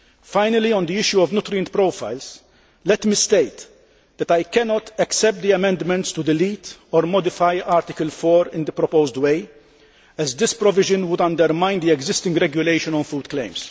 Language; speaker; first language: English; non-native, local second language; Maltese